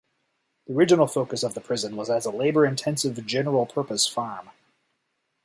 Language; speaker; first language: English; native; English